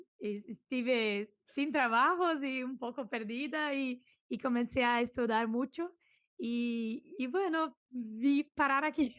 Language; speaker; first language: Spanish; non-native, related language; Portuguese